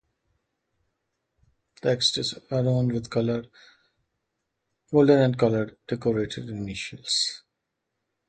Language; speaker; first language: English; non-native, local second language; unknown